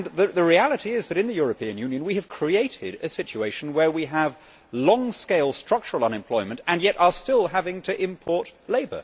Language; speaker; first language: English; native; English